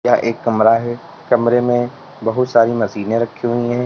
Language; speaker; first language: Hindi; native; Hindi